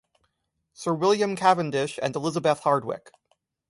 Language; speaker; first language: English; native; English